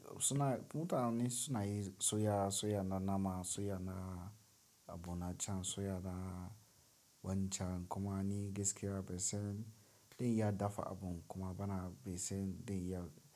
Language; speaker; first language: Hausa; non-native, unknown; Tiv